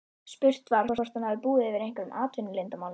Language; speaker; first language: Icelandic; native; Icelandic